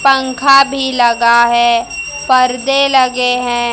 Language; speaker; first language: Hindi; native; Hindi